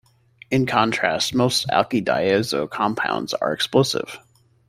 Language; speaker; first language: English; native; English